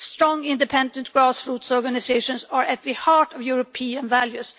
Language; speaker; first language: English; non-native, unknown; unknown